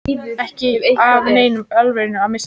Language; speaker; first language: Icelandic; native; Icelandic